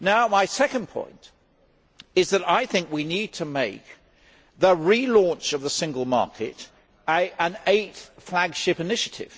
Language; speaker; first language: English; native; English